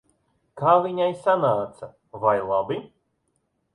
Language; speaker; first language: Latvian; non-native, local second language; Russian